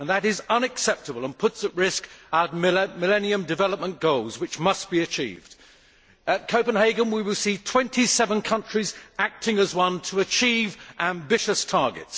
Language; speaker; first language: English; native; English